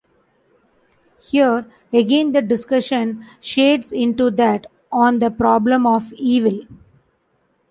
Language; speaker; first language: English; non-native, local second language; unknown